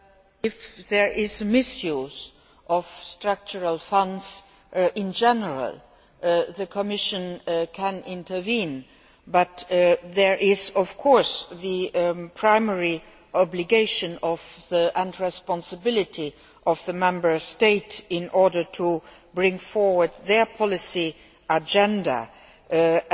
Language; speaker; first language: English; non-native, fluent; Luxembourgish